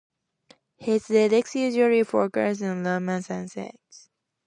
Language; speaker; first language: English; native; English